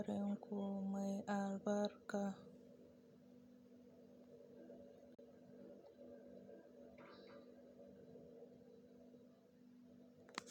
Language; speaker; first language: Hausa; native; Hausa